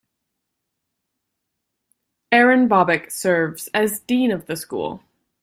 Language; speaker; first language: English; native; English